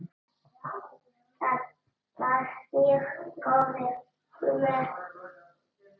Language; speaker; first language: Icelandic; non-native, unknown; Italian